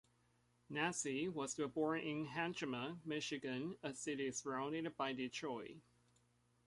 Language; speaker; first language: English; native; English